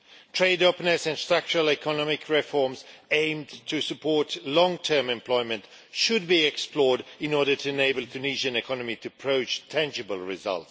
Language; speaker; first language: English; non-native, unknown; Swedish